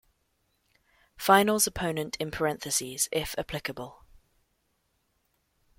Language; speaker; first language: English; native; English